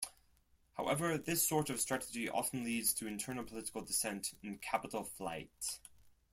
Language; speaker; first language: English; non-native, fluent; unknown